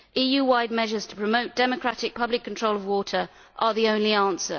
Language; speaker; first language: English; native; English